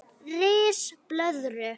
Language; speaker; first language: Icelandic; native; Icelandic